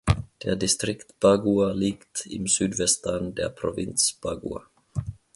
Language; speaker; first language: German; non-native, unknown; Finnish